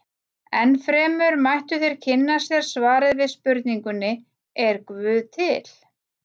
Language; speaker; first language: Icelandic; native; Icelandic